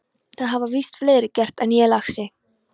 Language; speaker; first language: Icelandic; non-native, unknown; Polish